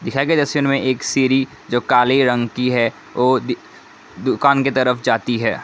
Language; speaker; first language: Hindi; non-native, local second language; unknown